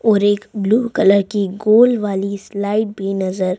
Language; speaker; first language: Hindi; native; Hindi